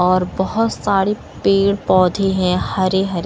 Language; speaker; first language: Hindi; non-native, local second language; Punjabi